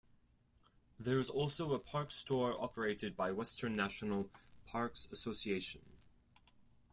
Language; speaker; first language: English; non-native, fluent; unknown